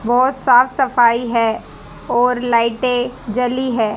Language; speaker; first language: Hindi; native; Hindi